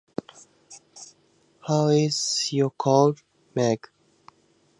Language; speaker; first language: English; native; English